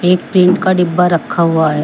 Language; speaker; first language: Hindi; native; Hindi